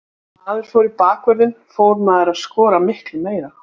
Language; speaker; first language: Icelandic; native; Icelandic